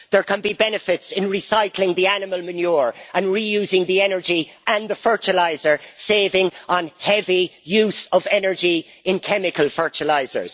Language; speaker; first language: English; native; English